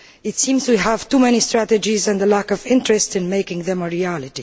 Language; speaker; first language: English; non-native, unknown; Romanian